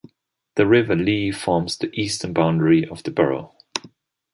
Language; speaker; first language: English; non-native, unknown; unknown